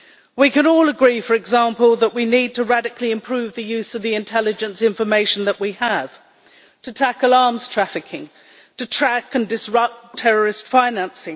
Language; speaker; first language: English; native; English